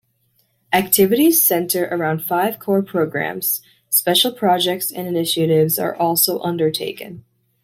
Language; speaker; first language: English; native; English